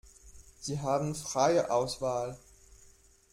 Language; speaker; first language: German; non-native, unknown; French